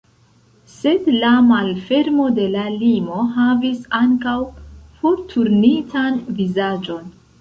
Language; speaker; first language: Esperanto; non-native, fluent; Central Kurdish